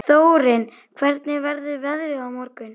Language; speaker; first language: Icelandic; native; Icelandic